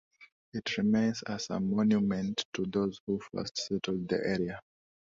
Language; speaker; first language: English; non-native, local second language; Swahili